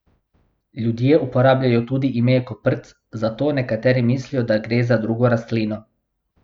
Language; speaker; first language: Slovenian; non-native, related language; Bosnian